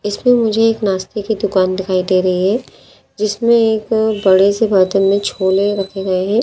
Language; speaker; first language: Hindi; native; Hindi